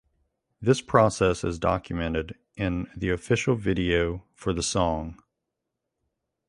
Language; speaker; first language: English; native; English